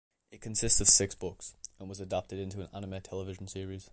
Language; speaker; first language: English; native; English